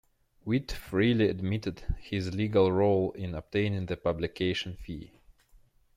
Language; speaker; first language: English; non-native, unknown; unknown